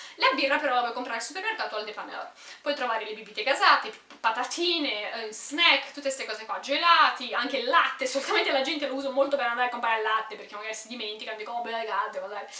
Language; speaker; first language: Italian; non-native, fluent; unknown